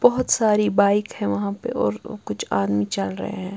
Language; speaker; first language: Hindi; non-native, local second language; Punjabi